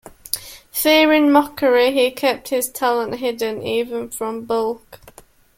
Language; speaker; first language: English; native; English